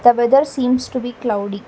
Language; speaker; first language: English; non-native, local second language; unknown